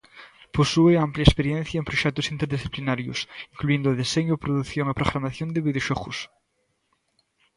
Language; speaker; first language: Galician; native; Galician